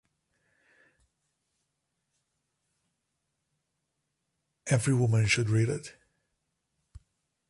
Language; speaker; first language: English; non-native, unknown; Slovenian